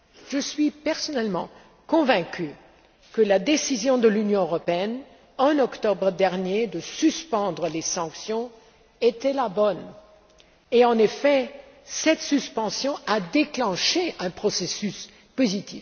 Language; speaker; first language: French; non-native, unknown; German